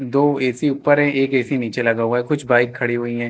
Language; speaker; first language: Hindi; native; Hindi